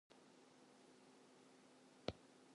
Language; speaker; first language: English; non-native, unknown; Japanese